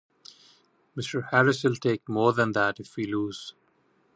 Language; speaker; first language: English; non-native, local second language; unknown